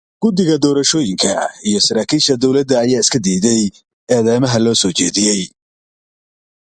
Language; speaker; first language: English; non-native, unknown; Somali